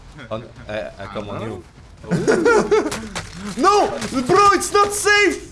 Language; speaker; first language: English; non-native, learner; French